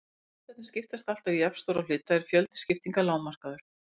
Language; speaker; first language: Icelandic; native; Icelandic